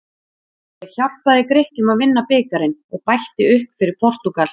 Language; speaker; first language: Icelandic; native; Icelandic